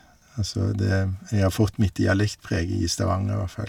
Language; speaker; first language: Norwegian; native; Norwegian